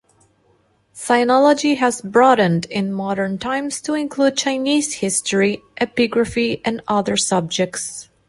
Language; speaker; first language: English; non-native, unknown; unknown